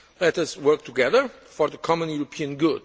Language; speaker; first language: English; non-native, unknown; Portuguese